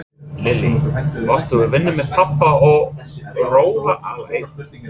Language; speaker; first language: Icelandic; non-native, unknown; English